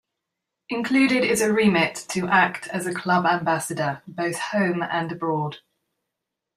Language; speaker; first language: English; native; English